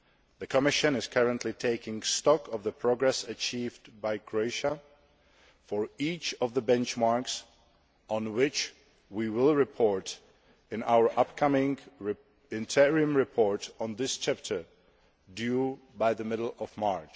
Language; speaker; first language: English; non-native, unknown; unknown